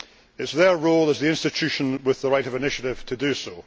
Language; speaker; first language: English; native; English